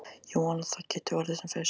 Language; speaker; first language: Icelandic; native; Icelandic